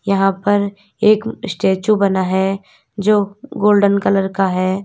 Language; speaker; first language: Hindi; native; Hindi